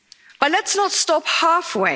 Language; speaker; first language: English; non-native, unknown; German